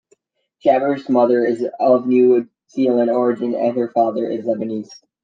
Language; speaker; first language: English; native; English